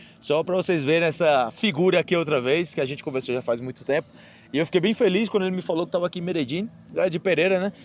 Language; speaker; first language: Portuguese; native; Portuguese